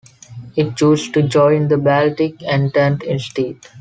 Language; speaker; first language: English; non-native, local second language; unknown